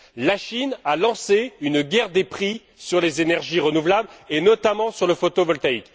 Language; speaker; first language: French; native; French